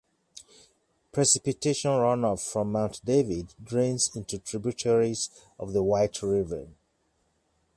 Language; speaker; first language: English; native; English